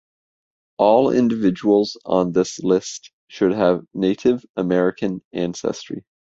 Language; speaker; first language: English; native; English